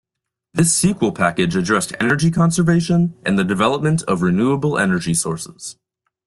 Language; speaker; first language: English; native; English